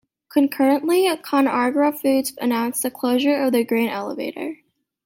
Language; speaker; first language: English; native; English